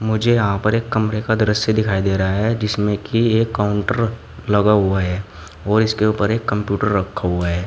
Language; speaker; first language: Hindi; native; Hindi